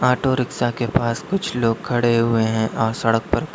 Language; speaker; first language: Hindi; native; Hindi